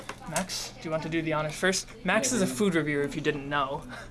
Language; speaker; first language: English; native; English